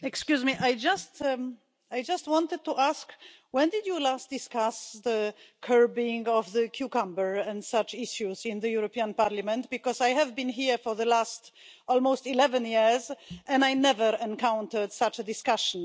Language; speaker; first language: English; non-native, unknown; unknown